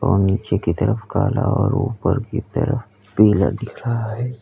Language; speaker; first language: Hindi; native; Hindi